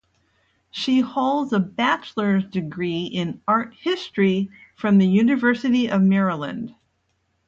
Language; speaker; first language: English; native; English